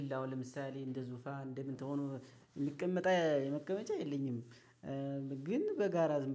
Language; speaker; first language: Amharic; native; Amharic